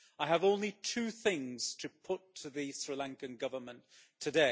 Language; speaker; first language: English; native; English